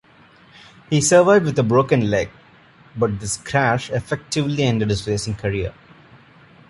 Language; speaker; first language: English; non-native, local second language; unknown